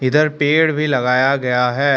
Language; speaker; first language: Hindi; early bilingual, other home language; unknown